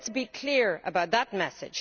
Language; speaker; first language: English; native; English